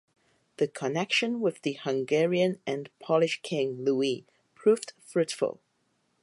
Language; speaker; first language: English; non-native, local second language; Cantonese